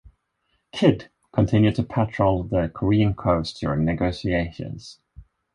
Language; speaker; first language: English; non-native, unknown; Swedish